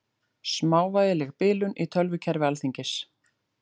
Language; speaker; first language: Icelandic; native; Icelandic